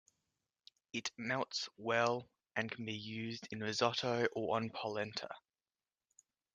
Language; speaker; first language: English; native; English